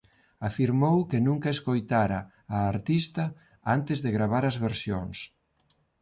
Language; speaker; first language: Galician; non-native, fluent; Spanish